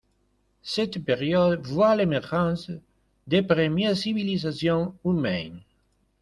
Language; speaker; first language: French; non-native, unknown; Spanish